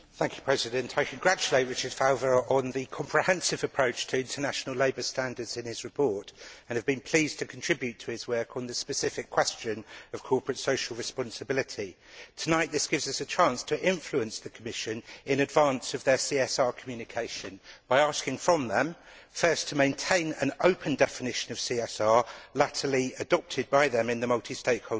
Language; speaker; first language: English; native; English